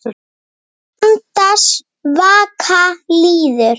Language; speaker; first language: Icelandic; native; Icelandic